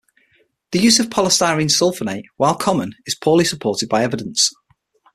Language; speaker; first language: English; native; English